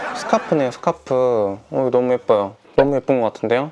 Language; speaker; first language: Korean; native; Korean